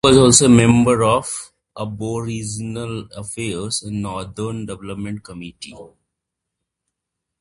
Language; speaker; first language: English; non-native, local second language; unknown